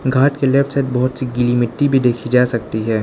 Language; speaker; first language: Hindi; non-native, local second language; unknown